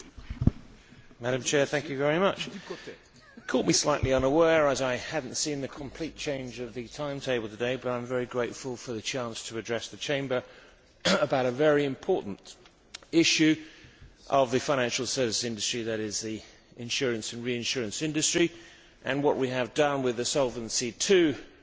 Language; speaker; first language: English; native; English